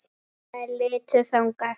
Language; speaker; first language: Icelandic; native; Icelandic